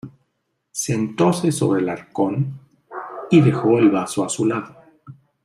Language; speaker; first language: Spanish; native; Spanish